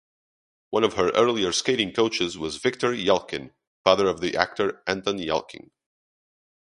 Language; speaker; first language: English; non-native, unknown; Portuguese